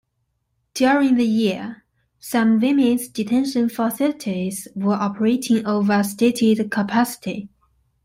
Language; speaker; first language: English; non-native, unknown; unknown